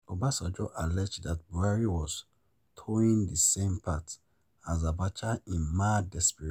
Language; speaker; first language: English; non-native, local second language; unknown